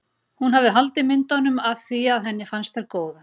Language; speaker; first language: Icelandic; native; Icelandic